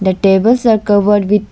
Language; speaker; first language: English; non-native, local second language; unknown